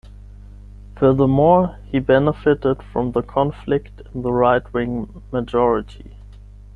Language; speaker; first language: English; non-native, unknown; German